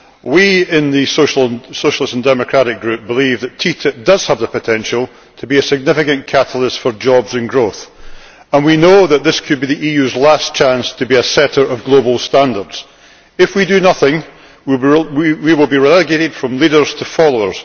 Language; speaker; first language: English; native; English